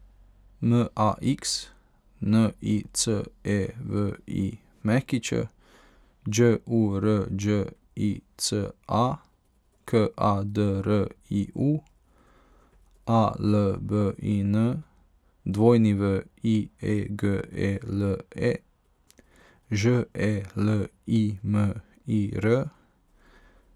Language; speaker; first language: Slovenian; non-native, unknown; Hungarian